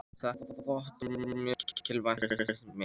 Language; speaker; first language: Icelandic; non-native, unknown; Polish